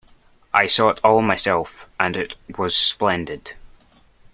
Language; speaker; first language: English; native; English